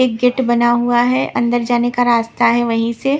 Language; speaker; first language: Hindi; non-native, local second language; Punjabi